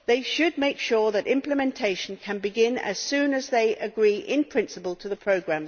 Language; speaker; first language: English; native; English